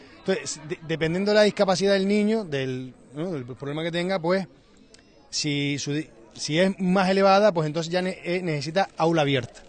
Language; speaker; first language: Spanish; native; Spanish